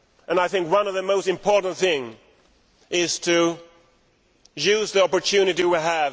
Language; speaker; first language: English; non-native, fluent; Swedish